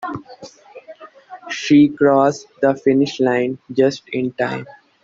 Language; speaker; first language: English; non-native, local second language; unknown